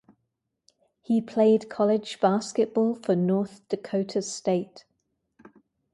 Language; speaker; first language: English; native; English